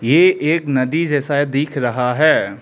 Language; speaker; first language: Hindi; non-native, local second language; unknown